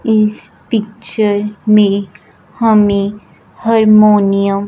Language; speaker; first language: Hindi; non-native, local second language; Punjabi